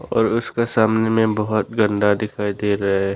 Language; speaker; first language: Hindi; non-native, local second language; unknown